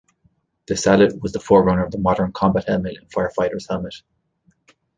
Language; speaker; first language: English; native; English